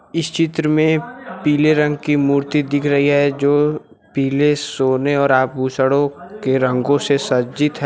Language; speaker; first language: Hindi; native; Hindi